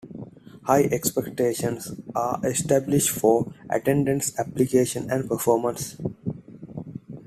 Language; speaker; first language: English; non-native, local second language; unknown